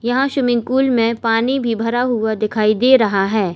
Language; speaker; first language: Hindi; native; Hindi